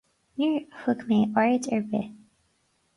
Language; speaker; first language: Irish; non-native, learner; English